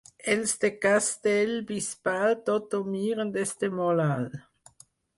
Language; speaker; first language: Catalan; non-native, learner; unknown